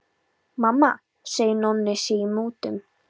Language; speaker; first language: Icelandic; non-native, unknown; Polish